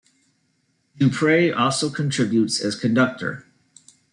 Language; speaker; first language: English; native; English